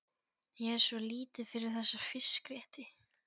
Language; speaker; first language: Icelandic; non-native, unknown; Polish